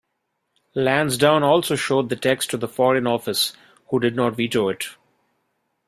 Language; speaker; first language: English; non-native, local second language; Bangla